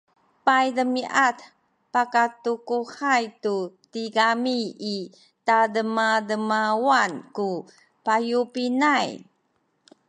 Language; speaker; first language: Sakizaya; non-native, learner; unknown